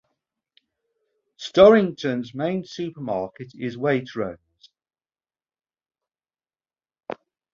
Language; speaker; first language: English; native; English